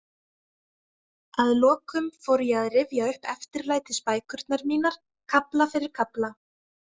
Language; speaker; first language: Icelandic; native; Icelandic